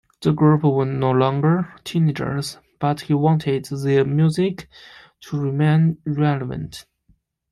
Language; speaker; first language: English; non-native, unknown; Chinese